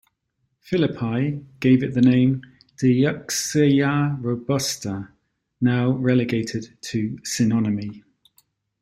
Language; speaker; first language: English; native; English